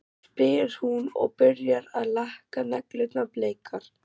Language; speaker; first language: Icelandic; non-native, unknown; German